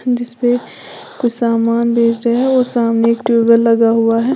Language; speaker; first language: Hindi; native; Hindi